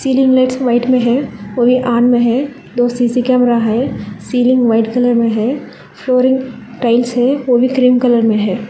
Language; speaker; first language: Hindi; non-native, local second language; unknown